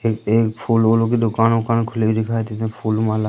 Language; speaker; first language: Hindi; native; Hindi